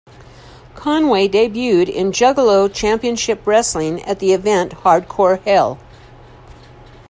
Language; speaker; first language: English; native; English